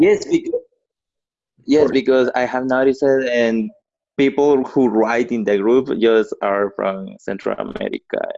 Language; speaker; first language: English; non-native, learner; Spanish